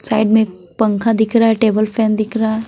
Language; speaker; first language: Hindi; non-native, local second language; Punjabi